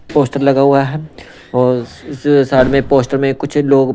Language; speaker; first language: Hindi; non-native, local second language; Punjabi